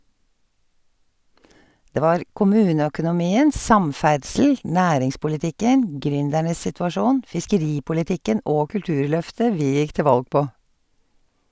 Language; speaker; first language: Norwegian; native; Norwegian